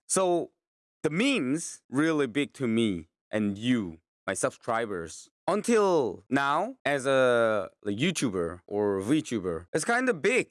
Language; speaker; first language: English; non-native, fluent; Korean